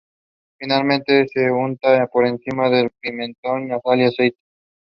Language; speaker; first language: English; non-native, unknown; Spanish